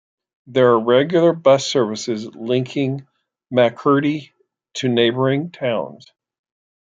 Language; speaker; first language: English; native; English